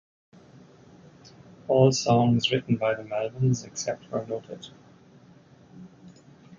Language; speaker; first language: English; non-native, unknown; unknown